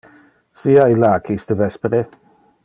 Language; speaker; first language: Interlingua; non-native, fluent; Dutch